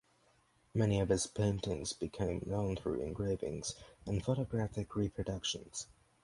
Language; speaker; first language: English; native; English